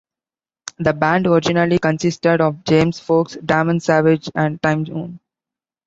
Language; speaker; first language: English; non-native, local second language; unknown